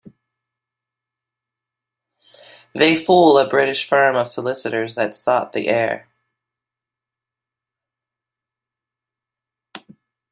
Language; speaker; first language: English; native; English